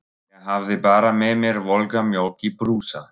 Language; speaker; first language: Icelandic; non-native, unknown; German